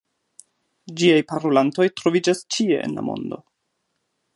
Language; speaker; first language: Esperanto; non-native, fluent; German